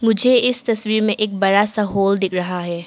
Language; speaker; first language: Hindi; early bilingual, other home language; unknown